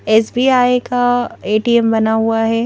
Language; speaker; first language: Hindi; native; Hindi